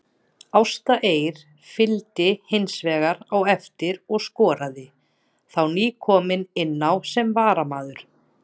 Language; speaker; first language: Icelandic; native; Icelandic